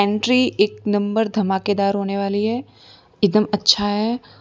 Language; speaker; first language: Hindi; non-native, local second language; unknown